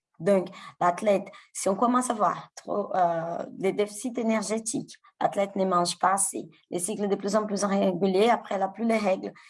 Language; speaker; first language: French; non-native, fluent; Portuguese